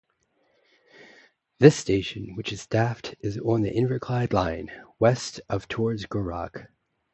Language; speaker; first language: English; native; English